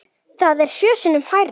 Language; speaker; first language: Icelandic; native; Icelandic